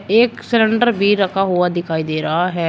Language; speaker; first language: Hindi; native; Hindi